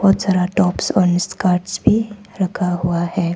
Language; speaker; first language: Hindi; non-native, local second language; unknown